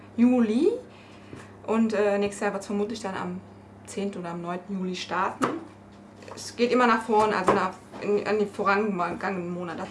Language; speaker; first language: German; early bilingual, other home language; Turkish